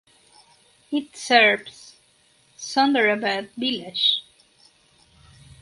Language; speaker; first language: English; non-native, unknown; Spanish